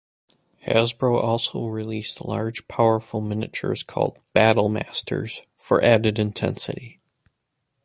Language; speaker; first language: English; native; English